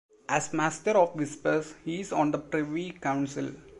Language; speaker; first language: English; non-native, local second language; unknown